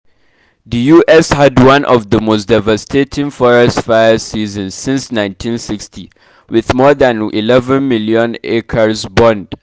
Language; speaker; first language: English; non-native, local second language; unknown